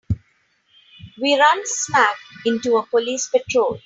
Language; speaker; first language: English; non-native, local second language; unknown